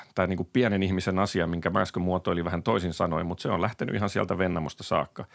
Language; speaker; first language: Finnish; native; Finnish